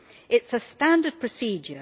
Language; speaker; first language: English; native; English